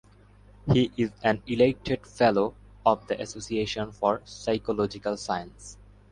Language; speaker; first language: English; non-native, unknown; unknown